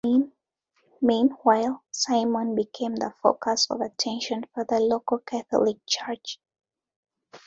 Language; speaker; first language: English; non-native, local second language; Ganda